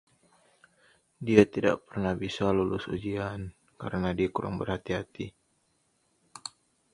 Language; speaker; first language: Indonesian; native; Indonesian